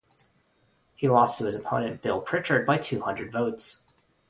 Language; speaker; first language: English; non-native, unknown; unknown